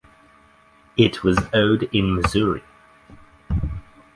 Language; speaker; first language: English; native; English